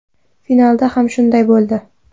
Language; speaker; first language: Uzbek; non-native, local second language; Kara-Kalpak